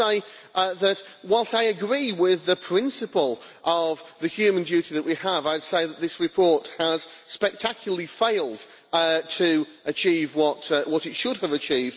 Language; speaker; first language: English; native; English